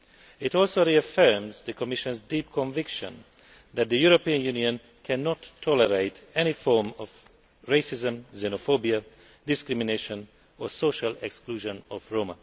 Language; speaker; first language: English; non-native, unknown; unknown